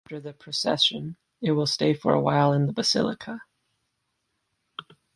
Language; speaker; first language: English; native; English